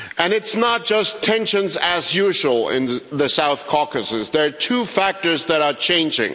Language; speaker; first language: English; non-native, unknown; German